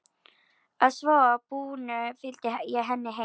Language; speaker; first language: Icelandic; native; Icelandic